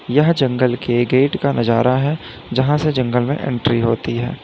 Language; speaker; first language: Hindi; native; Hindi